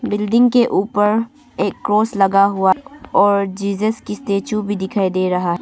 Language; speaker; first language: Hindi; non-native, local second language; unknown